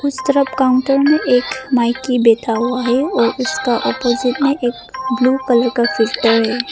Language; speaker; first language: Hindi; non-native, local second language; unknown